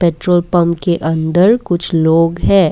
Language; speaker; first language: Hindi; non-native, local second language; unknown